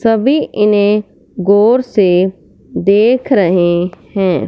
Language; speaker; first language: Hindi; non-native, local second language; Punjabi